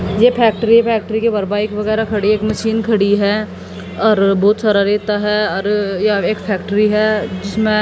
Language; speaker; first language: Hindi; native; Hindi